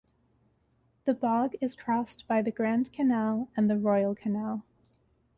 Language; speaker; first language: English; native; English